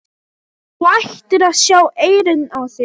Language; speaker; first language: Icelandic; non-native, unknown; Polish